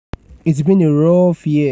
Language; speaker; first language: English; non-native, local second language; Yoruba